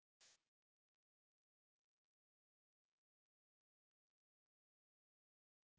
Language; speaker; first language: Icelandic; non-native, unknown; English